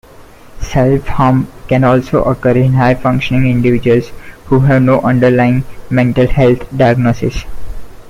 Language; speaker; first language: English; non-native, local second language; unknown